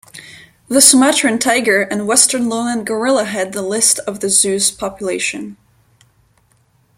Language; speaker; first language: English; non-native, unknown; French